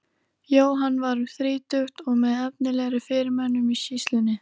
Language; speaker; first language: Icelandic; native; Icelandic